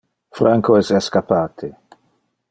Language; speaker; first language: Interlingua; non-native, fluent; Dutch